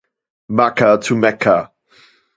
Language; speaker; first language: English; non-native, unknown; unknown